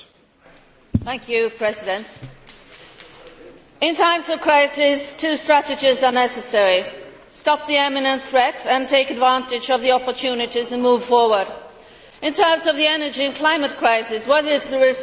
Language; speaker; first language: English; non-native, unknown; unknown